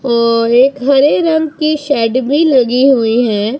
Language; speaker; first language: Hindi; non-native, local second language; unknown